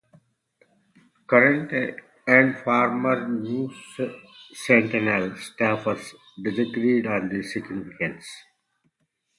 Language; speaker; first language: English; non-native, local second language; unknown